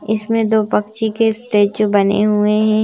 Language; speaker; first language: Hindi; native; Hindi